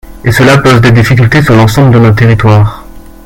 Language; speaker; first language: French; native; French